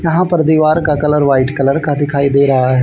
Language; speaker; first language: Hindi; native; Hindi